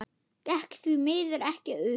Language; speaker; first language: Icelandic; non-native, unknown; German